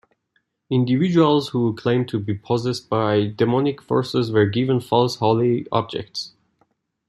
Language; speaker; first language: English; non-native, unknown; Persian